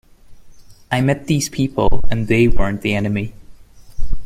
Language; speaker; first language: English; non-native, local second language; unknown